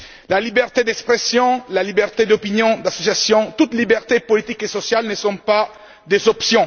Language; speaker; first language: French; non-native, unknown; Italian